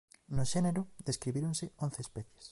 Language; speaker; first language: Galician; native; Galician